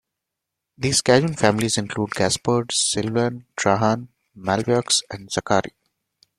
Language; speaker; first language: English; non-native, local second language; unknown